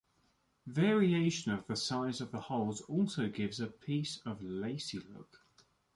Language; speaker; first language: English; native; English